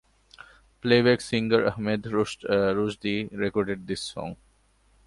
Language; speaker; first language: English; non-native, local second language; Bangla